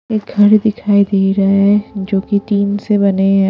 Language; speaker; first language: Hindi; non-native, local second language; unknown